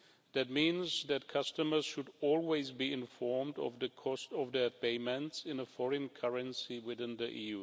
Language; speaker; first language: English; non-native, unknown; Czech